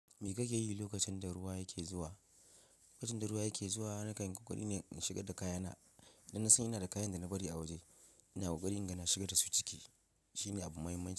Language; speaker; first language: Hausa; non-native, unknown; Yoruba